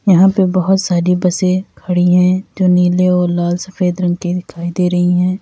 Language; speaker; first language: Hindi; native; Hindi